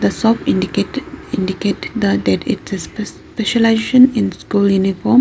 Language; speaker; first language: English; non-native, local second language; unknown